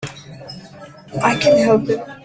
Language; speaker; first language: English; non-native, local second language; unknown